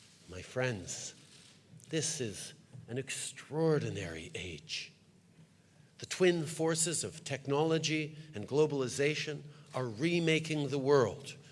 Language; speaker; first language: English; early bilingual, other home language; French